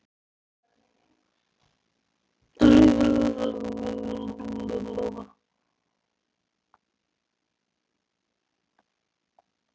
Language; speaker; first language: Icelandic; native; Icelandic